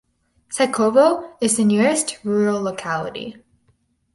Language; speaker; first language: English; native; English